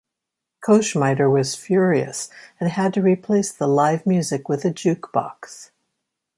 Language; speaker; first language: English; native; English